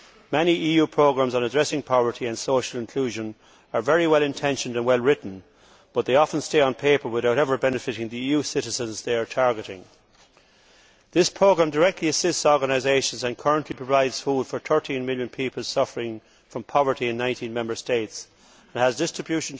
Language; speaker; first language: English; native; English